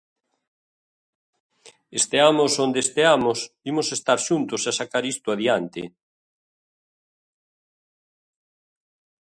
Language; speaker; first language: Galician; native; Galician